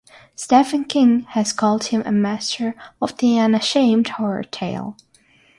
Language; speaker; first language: English; non-native, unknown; Russian